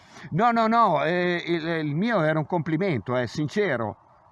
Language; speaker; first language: Italian; native; Italian